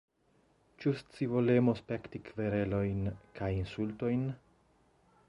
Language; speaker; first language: Esperanto; non-native, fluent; Italian